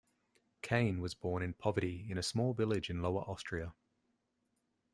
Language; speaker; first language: English; native; English